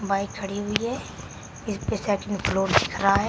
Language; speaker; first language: Hindi; native; Hindi